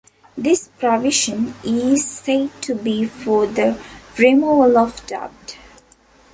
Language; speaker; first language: English; non-native, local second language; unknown